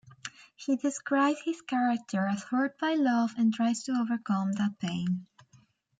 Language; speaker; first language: English; native; English